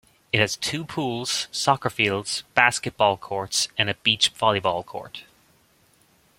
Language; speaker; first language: English; native; English